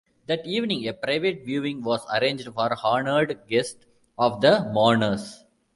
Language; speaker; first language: English; non-native, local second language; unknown